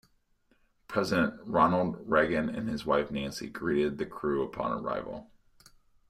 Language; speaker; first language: English; native; English